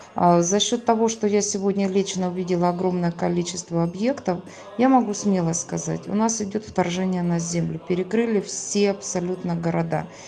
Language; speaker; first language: Russian; native; Russian